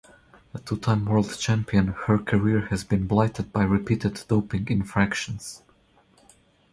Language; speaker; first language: English; non-native, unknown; Croatian